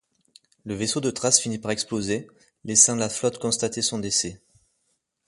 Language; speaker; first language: French; native; French